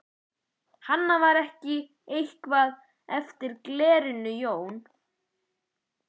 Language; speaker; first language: Icelandic; native; Icelandic